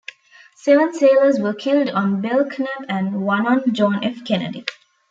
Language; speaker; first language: English; non-native, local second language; Tamil